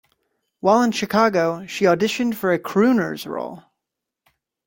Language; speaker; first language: English; native; English